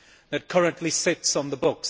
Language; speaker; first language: English; native; English